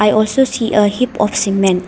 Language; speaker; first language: English; non-native, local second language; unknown